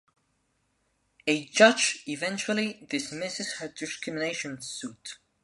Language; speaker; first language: English; non-native, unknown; Spanish